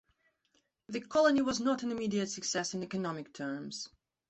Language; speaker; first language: English; non-native, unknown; Belarusian